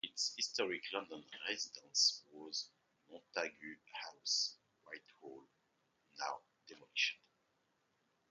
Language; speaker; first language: English; non-native, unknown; French